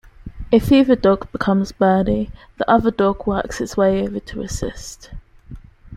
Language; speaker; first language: English; native; English